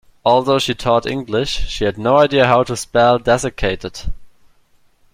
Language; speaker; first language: English; non-native, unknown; German